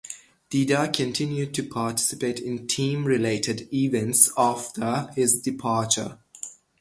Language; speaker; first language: English; non-native, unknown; Persian